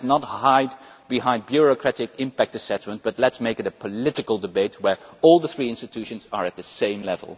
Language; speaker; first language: English; non-native, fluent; Dutch